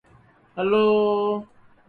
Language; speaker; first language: English; native; English